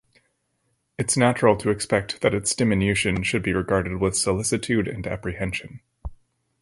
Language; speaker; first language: English; native; English